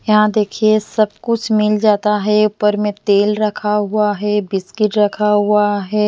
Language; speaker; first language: Hindi; non-native, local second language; Bhojpuri